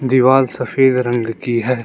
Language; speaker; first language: Hindi; non-native, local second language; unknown